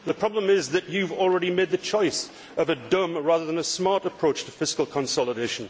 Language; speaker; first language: English; native; English